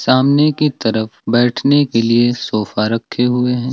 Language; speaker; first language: Hindi; native; Hindi